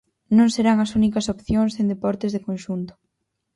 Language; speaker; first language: Galician; native; Galician